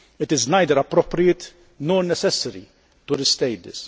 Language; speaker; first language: English; non-native, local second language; Maltese